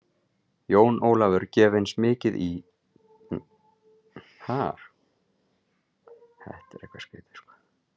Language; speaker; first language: Icelandic; native; Icelandic